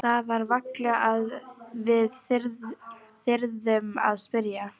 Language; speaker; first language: Icelandic; non-native, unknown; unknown